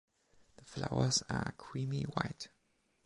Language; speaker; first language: English; non-native, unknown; German